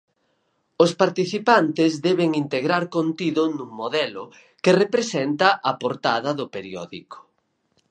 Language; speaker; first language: Galician; native; Galician